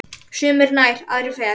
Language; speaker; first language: Icelandic; native; Icelandic